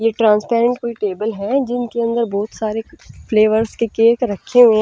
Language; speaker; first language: Hindi; non-native, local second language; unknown